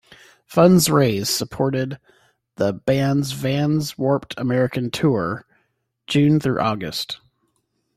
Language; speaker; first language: English; native; English